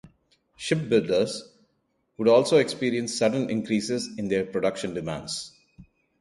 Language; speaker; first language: English; non-native, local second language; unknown